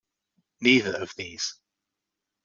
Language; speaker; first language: English; native; English